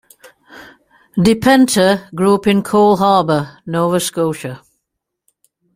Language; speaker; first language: English; native; English